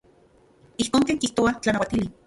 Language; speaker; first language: Central Puebla Nahuatl; non-native, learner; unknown